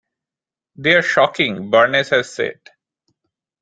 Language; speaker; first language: English; non-native, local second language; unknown